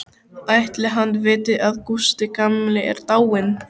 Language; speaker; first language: Icelandic; native; Icelandic